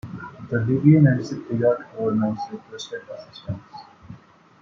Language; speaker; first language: English; non-native, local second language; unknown